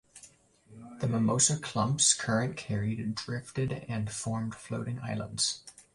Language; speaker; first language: English; native; English